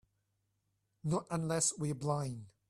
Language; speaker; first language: English; non-native, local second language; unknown